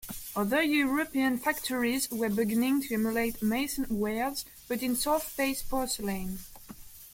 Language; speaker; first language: English; non-native, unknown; French